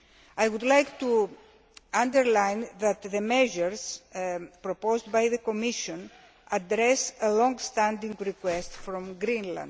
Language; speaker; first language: English; non-native, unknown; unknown